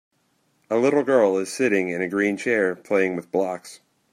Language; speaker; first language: English; native; English